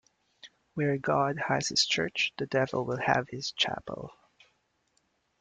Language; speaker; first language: English; non-native, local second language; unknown